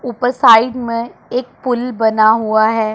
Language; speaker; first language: Hindi; non-native, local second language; Punjabi